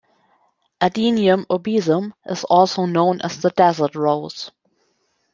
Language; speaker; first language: English; non-native, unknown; German